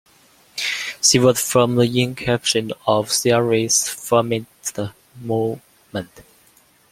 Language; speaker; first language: English; non-native, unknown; Chinese